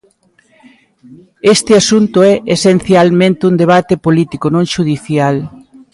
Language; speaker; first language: Galician; native; Galician